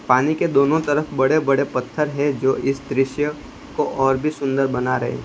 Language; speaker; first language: Hindi; non-native, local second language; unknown